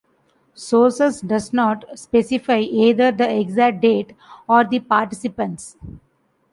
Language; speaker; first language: English; non-native, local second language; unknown